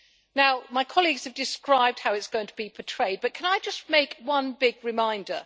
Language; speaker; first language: English; native; English